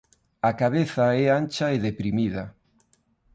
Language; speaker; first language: Galician; non-native, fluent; Spanish